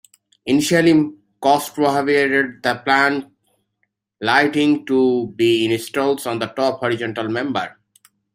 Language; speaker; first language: English; native; English